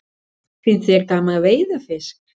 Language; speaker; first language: Icelandic; non-native, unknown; Spanish